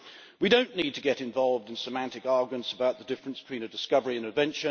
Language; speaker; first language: English; native; English